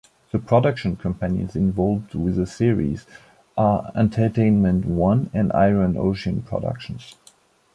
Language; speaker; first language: English; non-native, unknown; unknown